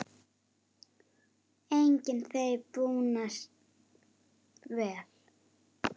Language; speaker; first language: Icelandic; native; Icelandic